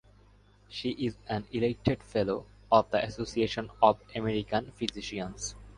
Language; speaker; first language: English; non-native, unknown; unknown